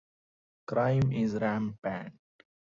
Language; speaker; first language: English; non-native, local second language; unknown